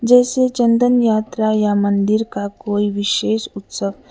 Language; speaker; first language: Hindi; non-native, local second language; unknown